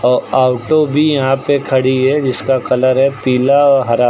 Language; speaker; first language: Hindi; native; Hindi